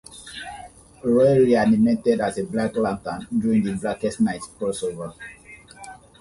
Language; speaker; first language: English; non-native, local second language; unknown